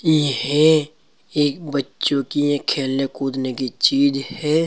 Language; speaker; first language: Hindi; native; Hindi